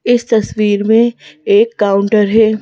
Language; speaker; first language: Hindi; native; Hindi